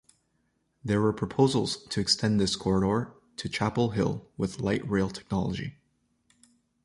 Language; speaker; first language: English; native; English